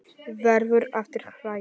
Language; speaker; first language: Icelandic; non-native, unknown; Polish